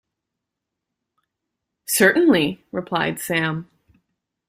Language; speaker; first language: English; native; English